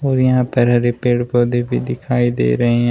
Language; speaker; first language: Hindi; native; Hindi